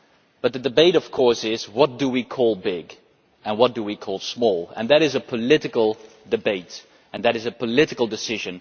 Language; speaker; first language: English; non-native, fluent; Dutch